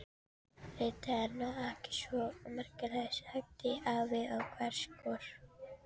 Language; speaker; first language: Icelandic; non-native, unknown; Filipino